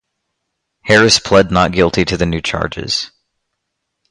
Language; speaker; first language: English; native; English